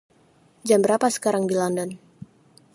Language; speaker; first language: Indonesian; native; Indonesian